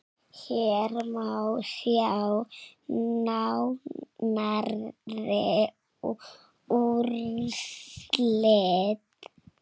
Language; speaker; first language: Icelandic; native; Icelandic